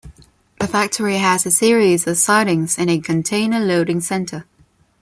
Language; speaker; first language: English; non-native, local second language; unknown